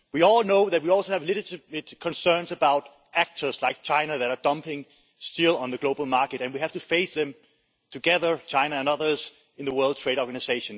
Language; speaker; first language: English; non-native, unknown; Danish